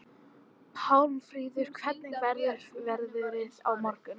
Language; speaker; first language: Icelandic; non-native, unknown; English